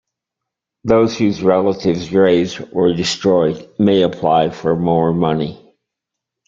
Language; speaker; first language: English; native; English